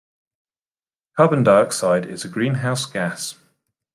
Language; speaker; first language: English; native; English